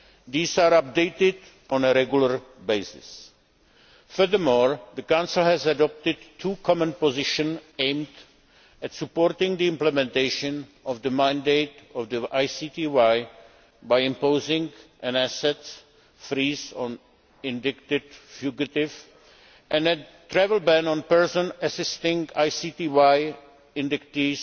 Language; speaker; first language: English; non-native, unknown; Czech